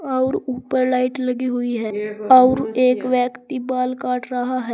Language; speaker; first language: Hindi; native; Hindi